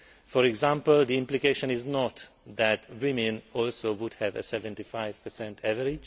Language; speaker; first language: English; non-native, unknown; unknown